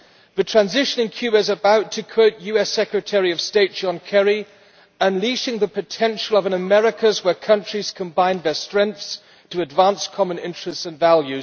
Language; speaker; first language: English; non-native, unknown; German